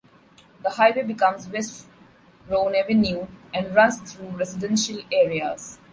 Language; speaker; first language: English; non-native, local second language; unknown